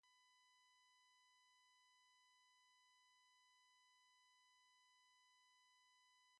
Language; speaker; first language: English; native; English